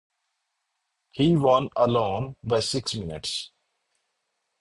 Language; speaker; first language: English; non-native, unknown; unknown